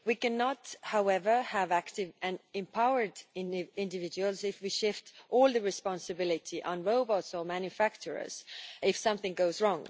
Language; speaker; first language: English; non-native, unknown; Estonian